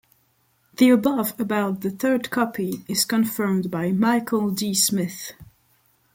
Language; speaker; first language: English; non-native, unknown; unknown